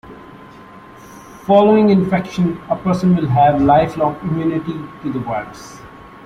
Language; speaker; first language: English; non-native, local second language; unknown